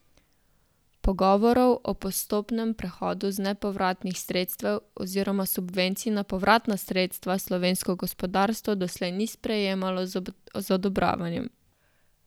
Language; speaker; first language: Slovenian; native; Slovenian